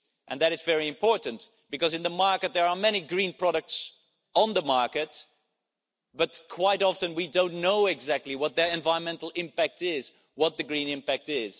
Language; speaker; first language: English; non-native, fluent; Dutch